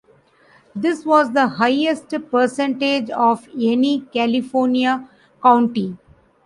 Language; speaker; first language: English; non-native, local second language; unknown